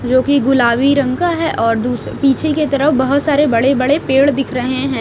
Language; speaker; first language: Hindi; native; Hindi